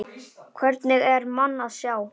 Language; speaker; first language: Icelandic; native; Icelandic